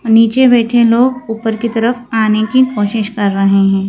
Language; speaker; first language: Hindi; native; Hindi